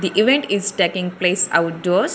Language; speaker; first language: English; non-native, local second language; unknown